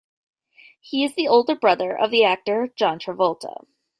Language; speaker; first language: English; native; English